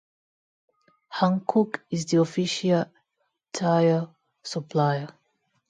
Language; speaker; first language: English; non-native, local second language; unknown